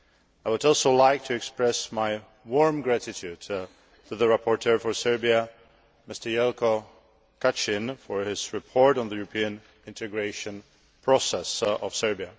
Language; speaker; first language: English; non-native, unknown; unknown